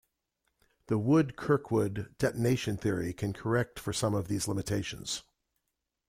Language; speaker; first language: English; native; English